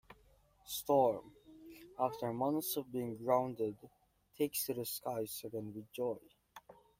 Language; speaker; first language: English; non-native, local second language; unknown